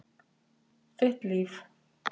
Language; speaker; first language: Icelandic; native; Icelandic